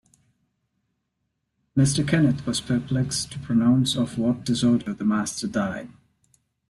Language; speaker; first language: English; non-native, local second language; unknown